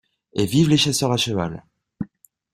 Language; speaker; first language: French; native; French